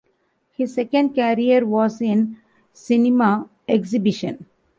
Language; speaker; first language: English; non-native, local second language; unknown